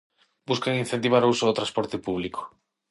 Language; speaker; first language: Galician; non-native, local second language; Spanish